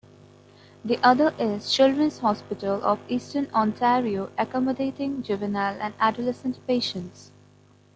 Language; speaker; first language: English; non-native, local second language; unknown